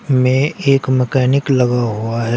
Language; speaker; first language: Hindi; native; Hindi